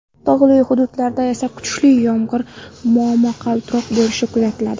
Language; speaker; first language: Uzbek; non-native, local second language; Kara-Kalpak